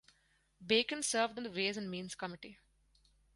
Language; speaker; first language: English; non-native, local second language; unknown